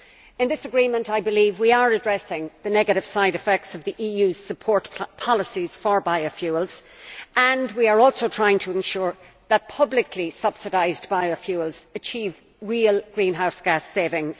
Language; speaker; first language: English; native; English